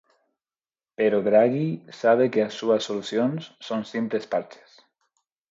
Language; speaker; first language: Galician; non-native, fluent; Spanish